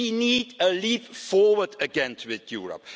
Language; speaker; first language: English; non-native, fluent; Dutch